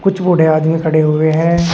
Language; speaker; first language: Hindi; native; Hindi